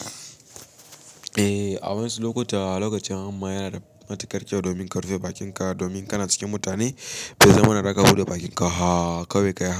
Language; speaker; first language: Hausa; native; Hausa